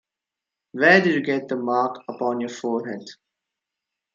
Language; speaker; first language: English; non-native, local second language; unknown